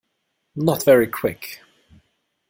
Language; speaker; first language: English; non-native, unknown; German